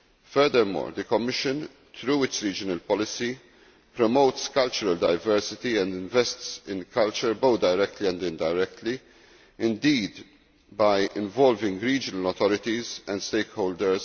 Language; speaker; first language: English; non-native, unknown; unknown